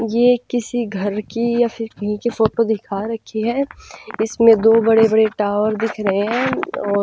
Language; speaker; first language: Hindi; non-native, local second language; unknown